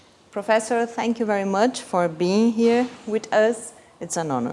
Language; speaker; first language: English; non-native, fluent; Portuguese